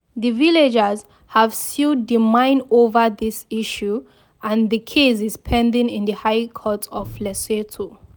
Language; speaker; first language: English; non-native, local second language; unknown